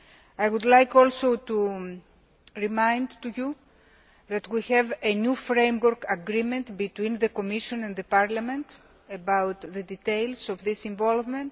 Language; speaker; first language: English; non-native, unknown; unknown